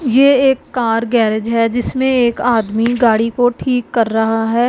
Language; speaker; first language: Hindi; non-native, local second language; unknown